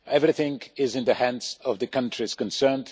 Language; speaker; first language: English; non-native, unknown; Polish